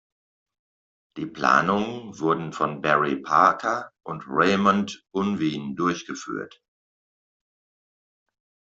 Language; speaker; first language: German; native; German